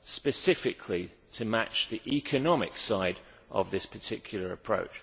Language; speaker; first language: English; native; English